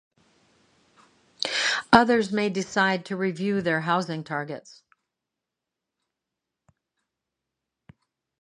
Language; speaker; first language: English; native; English